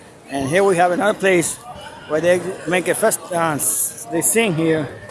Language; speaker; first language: English; non-native, local second language; Spanish